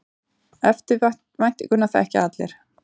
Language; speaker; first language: Icelandic; native; Icelandic